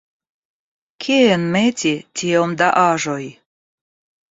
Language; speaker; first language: Esperanto; non-native, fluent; Russian